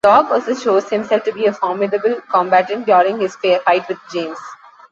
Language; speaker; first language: English; non-native, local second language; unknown